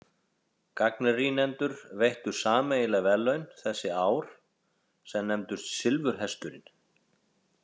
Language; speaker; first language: Icelandic; native; Icelandic